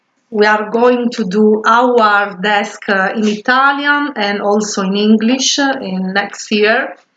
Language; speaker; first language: English; non-native, learner; Italian